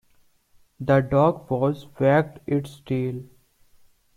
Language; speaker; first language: English; non-native, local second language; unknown